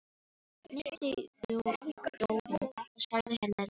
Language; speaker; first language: Icelandic; non-native, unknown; Filipino